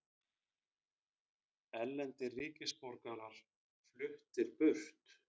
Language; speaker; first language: Icelandic; native; Icelandic